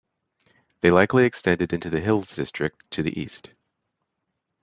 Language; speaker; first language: English; native; English